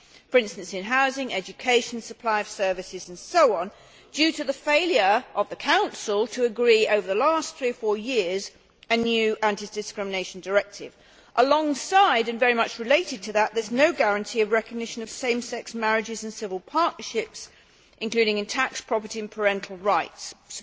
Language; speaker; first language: English; native; English